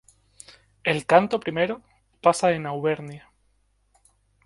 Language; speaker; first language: Spanish; native; Spanish